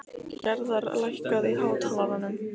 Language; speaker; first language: Icelandic; non-native, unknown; Lithuanian